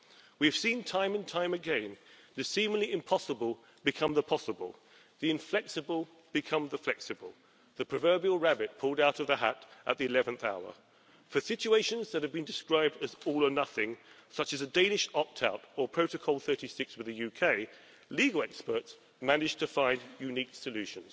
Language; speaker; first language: English; native; English